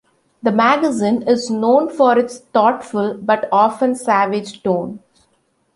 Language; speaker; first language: English; non-native, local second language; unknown